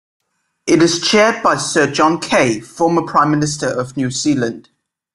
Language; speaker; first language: English; native; English